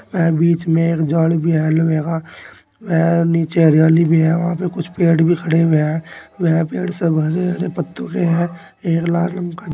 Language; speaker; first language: Hindi; native; Hindi